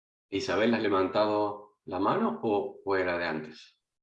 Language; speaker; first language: Spanish; native; Spanish